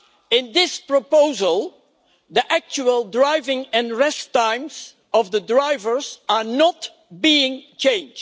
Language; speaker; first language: English; non-native, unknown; Dutch